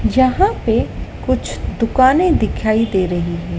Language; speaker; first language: Hindi; native; Hindi